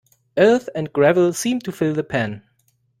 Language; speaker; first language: English; non-native, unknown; German